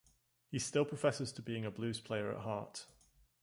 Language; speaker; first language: English; native; English